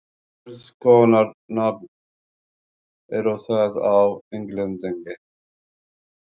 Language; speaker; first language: Icelandic; non-native, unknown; Arabic